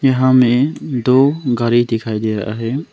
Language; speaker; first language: Hindi; non-native, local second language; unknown